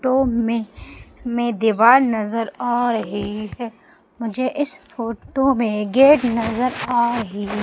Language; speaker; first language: Hindi; native; Hindi